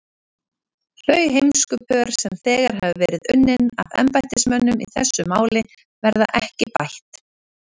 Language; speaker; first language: Icelandic; native; Icelandic